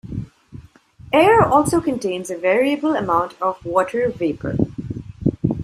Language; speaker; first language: English; non-native, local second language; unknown